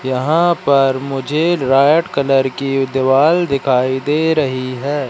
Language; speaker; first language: Hindi; native; Hindi